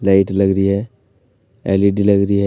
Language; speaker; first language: Hindi; native; Hindi